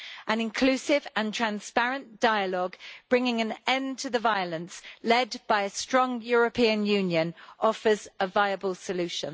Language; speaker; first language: English; native; English